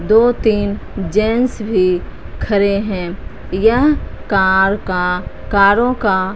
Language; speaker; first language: Hindi; non-native, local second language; Punjabi